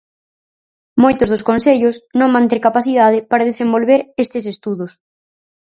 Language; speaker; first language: Galician; native; Galician